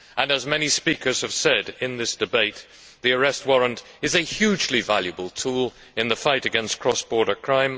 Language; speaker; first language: English; native; English